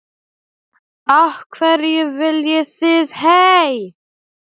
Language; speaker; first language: Icelandic; non-native, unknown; Polish